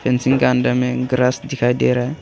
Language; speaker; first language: Hindi; non-native, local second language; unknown